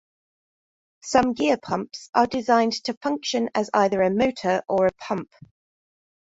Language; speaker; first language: English; native; English